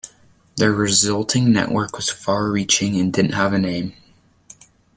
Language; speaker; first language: English; native; English